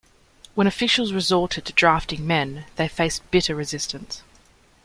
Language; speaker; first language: English; native; English